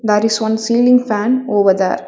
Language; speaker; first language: English; non-native, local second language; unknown